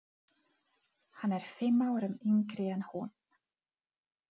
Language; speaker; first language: Icelandic; non-native, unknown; Czech